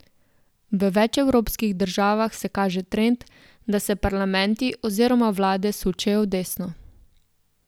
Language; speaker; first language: Slovenian; native; Slovenian